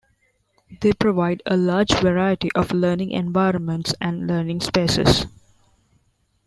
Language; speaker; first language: English; non-native, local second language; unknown